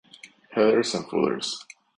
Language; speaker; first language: English; non-native, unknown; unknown